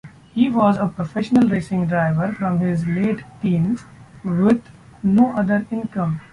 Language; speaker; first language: English; non-native, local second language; Marathi